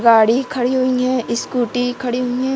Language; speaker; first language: Hindi; native; Hindi